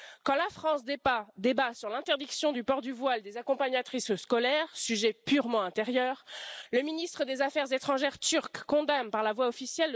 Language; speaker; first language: French; native; French